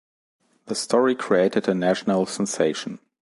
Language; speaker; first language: English; non-native, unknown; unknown